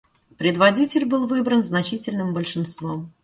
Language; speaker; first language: Russian; native; Russian